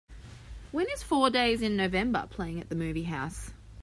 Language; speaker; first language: English; native; English